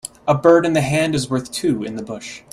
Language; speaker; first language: English; native; English